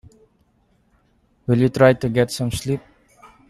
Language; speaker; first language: English; non-native, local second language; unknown